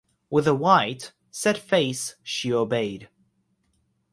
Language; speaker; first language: English; non-native, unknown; Russian